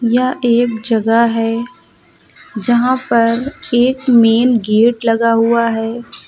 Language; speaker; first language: Hindi; native; Hindi